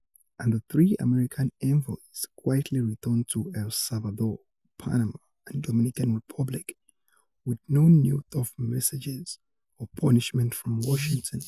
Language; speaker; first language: English; non-native, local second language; Yoruba